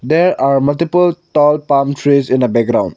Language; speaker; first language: English; non-native, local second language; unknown